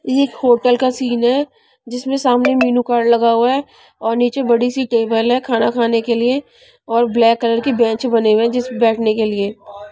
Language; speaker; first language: Hindi; non-native, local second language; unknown